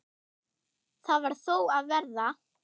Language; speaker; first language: Icelandic; non-native, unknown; German